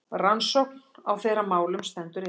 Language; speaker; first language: Icelandic; native; Icelandic